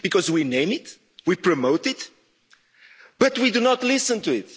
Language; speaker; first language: English; non-native, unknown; Romanian